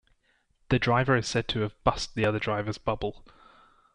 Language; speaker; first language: English; native; English